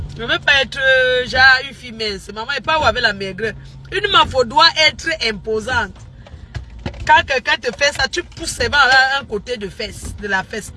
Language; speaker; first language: French; non-native, local second language; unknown